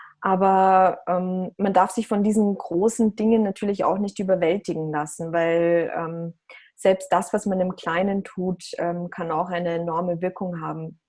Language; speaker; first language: German; early bilingual, other home language; Russian